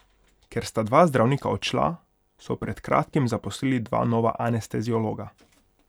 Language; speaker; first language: Slovenian; non-native, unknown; Hungarian